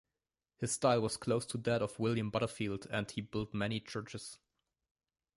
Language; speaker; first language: English; non-native, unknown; German